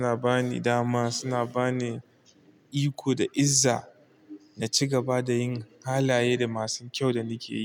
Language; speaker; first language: Hausa; non-native, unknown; Igbo